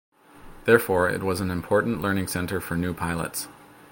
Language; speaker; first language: English; native; English